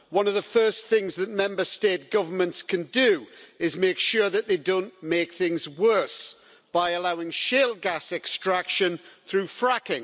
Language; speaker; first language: English; native; English